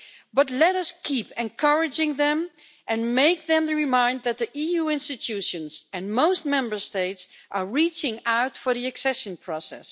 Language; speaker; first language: English; non-native, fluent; Dutch